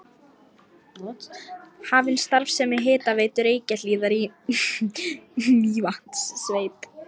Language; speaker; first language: Icelandic; non-native, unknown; Lithuanian